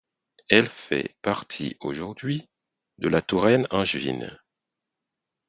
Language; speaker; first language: French; non-native, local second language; Haitian Creole